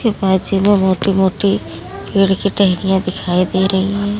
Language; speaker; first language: Hindi; native; Hindi